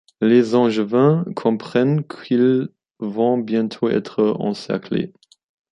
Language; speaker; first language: French; non-native, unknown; German